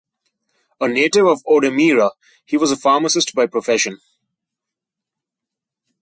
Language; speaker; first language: English; non-native, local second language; Bangla